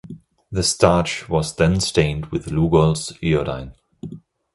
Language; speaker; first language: English; non-native, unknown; German